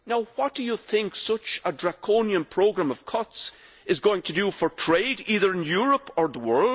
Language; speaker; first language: English; native; English